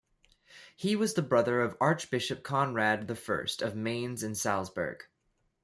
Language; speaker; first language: English; native; English